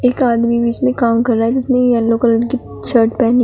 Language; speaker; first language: Hindi; native; Hindi